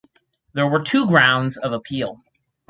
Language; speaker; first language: English; native; English